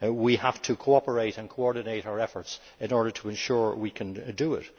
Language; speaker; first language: English; native; English